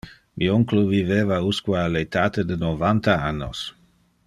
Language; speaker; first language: Interlingua; non-native, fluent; Dutch